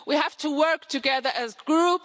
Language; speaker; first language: English; non-native, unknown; German